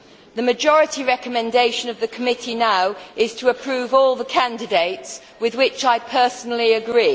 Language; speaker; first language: English; native; English